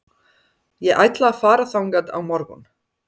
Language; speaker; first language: Icelandic; non-native, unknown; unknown